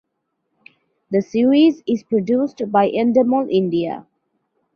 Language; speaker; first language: English; non-native, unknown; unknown